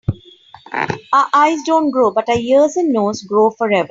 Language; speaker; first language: English; non-native, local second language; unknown